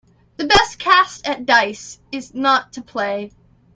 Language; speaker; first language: English; native; English